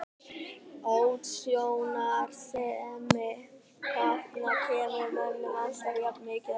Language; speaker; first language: Icelandic; native; Icelandic